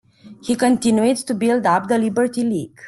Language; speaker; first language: English; non-native, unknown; Romanian